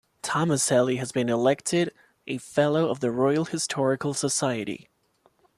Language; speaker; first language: English; non-native, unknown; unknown